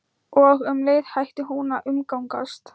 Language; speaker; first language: Icelandic; non-native, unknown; Thai